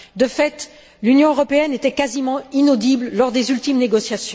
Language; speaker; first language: French; native; French